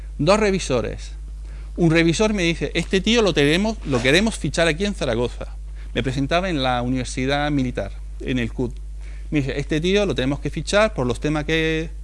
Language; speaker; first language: Spanish; non-native, fluent; Italian